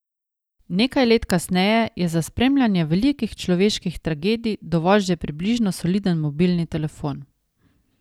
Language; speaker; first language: Slovenian; native; Slovenian